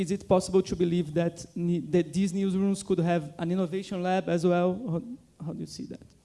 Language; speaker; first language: English; non-native, fluent; Portuguese